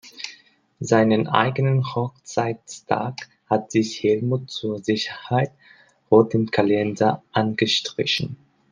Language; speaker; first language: German; non-native, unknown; Catalan